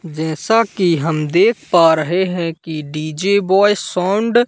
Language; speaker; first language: Hindi; native; Hindi